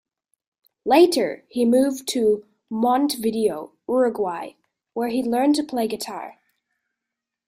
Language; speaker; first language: English; native; English